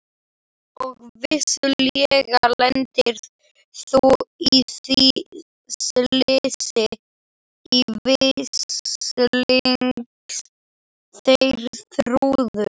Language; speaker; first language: Icelandic; non-native, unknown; Slovak